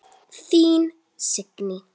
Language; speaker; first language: Icelandic; native; Icelandic